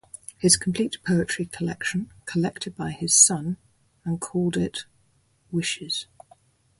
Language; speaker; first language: English; native; English